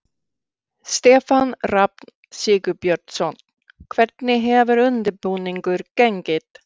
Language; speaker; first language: Icelandic; non-native, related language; Swedish